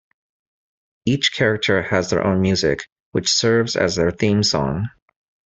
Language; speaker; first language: English; native; English